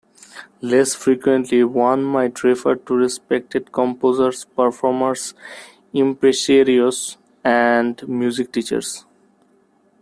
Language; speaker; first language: English; non-native, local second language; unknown